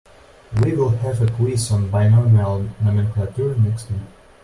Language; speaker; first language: English; non-native, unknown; Russian